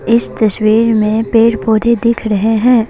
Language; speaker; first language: Hindi; non-native, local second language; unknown